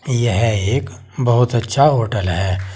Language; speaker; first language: Hindi; native; Hindi